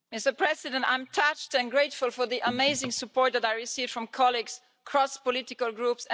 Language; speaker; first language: English; non-native, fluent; Italian